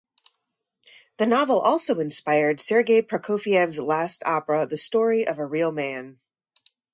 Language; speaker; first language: English; native; English